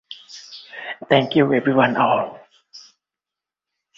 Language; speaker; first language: English; non-native, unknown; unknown